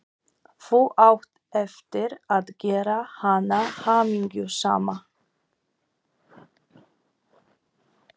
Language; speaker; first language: Icelandic; non-native, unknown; Polish